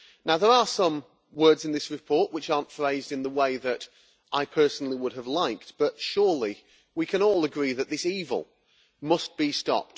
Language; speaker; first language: English; native; English